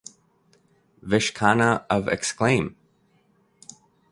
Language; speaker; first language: English; native; English